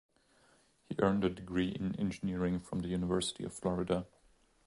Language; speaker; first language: English; non-native, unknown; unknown